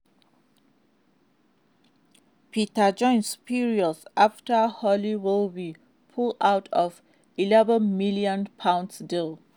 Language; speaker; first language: English; non-native, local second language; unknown